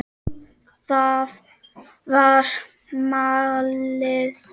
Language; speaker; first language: Icelandic; non-native, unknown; Czech